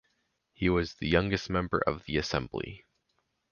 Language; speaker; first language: English; native; English